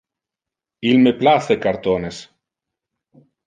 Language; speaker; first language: Interlingua; non-native, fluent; Italian